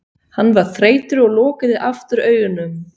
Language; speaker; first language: Icelandic; non-native, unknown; Swiss German